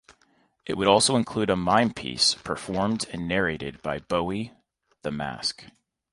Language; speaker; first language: English; native; English